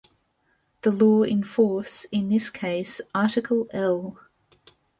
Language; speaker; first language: English; native; English